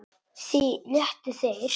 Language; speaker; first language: Icelandic; non-native, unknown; Italian